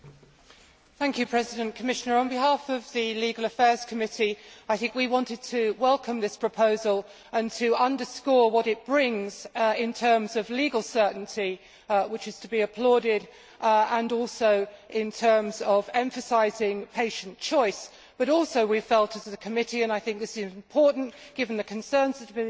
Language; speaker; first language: English; native; English